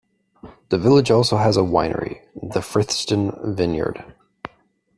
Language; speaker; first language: English; native; English